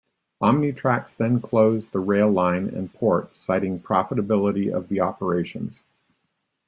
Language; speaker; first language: English; native; English